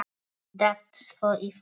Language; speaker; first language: Icelandic; non-native, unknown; Polish